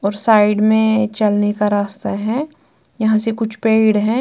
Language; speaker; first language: Hindi; non-native, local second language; Punjabi